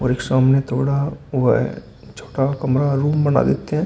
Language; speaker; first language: Hindi; native; Hindi